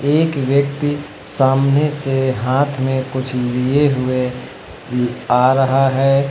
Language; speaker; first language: Hindi; native; Hindi